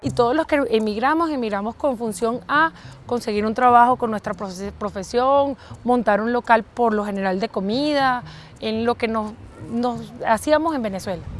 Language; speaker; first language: Spanish; native; Spanish